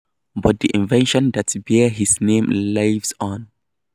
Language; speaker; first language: English; non-native, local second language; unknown